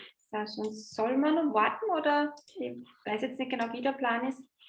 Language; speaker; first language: German; native; German